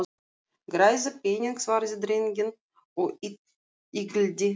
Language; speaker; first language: Icelandic; non-native, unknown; Russian